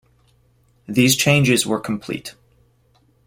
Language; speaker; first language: English; native; English